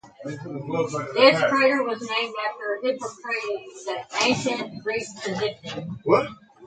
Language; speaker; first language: English; native; English